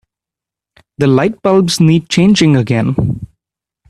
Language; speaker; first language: English; non-native, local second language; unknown